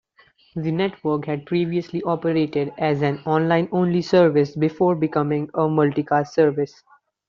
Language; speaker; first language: English; non-native, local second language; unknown